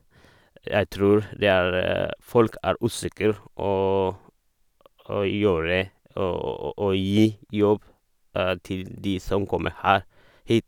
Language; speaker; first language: Norwegian; non-native, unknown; Oromo